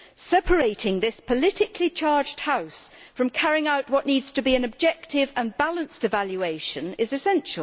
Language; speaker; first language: English; native; English